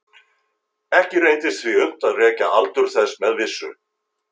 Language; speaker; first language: Icelandic; native; Icelandic